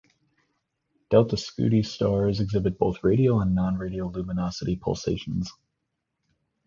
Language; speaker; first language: English; native; English